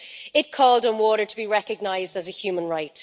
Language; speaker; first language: English; native; English